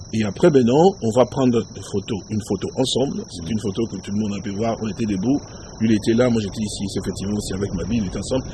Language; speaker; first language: French; non-native, local second language; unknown